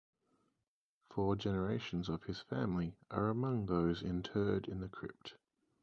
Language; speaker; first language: English; native; English